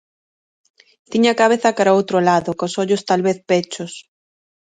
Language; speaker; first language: Galician; native; Galician